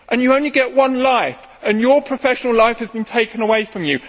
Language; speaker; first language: English; native; English